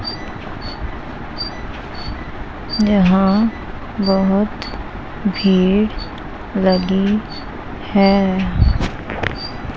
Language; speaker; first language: Hindi; non-native, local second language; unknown